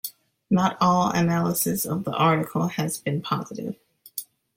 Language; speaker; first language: English; native; English